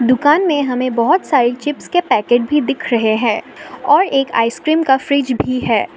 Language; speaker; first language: Hindi; non-native, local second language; Assamese